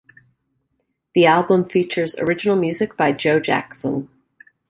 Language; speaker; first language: English; native; English